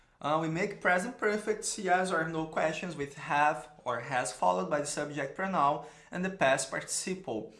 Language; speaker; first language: English; non-native, fluent; Portuguese